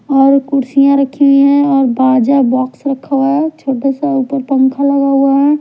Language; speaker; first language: Hindi; non-native, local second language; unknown